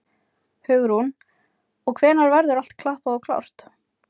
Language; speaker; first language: Icelandic; non-native, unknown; Ukrainian